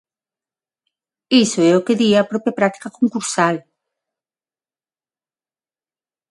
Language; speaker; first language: Galician; non-native, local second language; Spanish